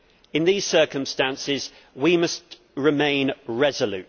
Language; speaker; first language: English; native; English